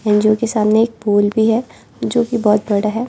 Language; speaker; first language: Hindi; non-native, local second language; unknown